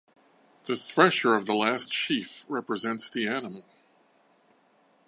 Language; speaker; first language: English; native; English